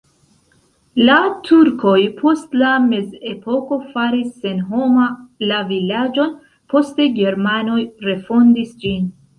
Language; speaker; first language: Esperanto; non-native, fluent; Central Kurdish